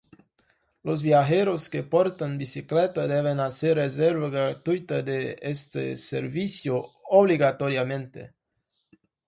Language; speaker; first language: Spanish; non-native, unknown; Portuguese